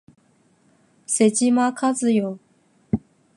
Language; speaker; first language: Japanese; non-native, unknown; Chinese